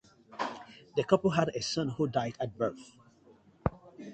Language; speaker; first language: English; non-native, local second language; Nigerian Pidgin